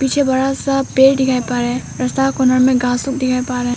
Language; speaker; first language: Hindi; non-native, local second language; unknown